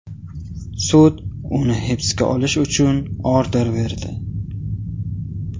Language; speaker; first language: Uzbek; non-native, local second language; Tajik